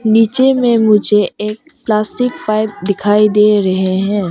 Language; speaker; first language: Hindi; early bilingual, other home language; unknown